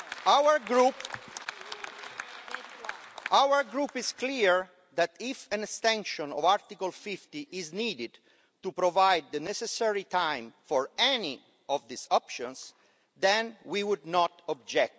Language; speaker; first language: English; non-native, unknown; Italian